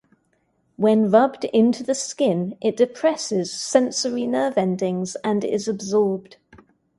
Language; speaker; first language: English; native; English